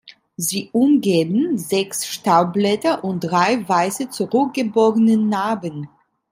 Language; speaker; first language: German; non-native, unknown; Italian